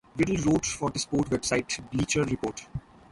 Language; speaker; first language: English; non-native, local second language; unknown